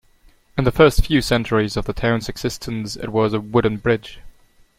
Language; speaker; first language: English; non-native, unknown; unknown